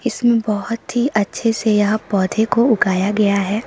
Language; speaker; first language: Hindi; non-native, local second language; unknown